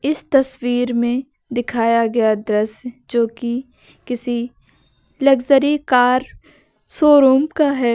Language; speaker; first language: Hindi; native; Hindi